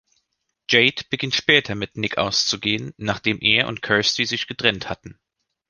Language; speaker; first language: German; native; German